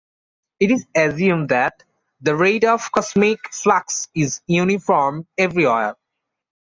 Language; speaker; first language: English; non-native, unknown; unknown